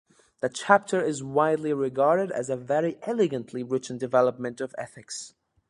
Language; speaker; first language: English; native; English